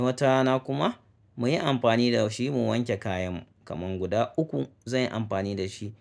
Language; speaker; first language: Hausa; native; Hausa